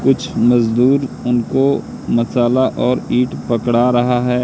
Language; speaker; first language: Hindi; native; Hindi